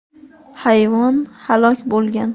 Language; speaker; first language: Uzbek; native; Uzbek